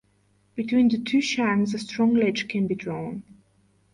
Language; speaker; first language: English; non-native, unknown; Bulgarian